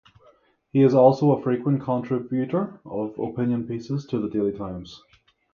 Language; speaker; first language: English; native; English